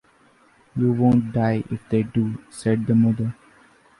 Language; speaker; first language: English; non-native, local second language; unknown